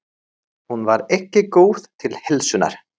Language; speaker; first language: Icelandic; non-native, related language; Swedish